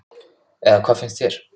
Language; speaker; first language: Icelandic; native; Icelandic